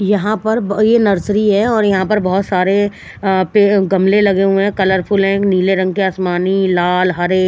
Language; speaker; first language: Hindi; non-native, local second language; Punjabi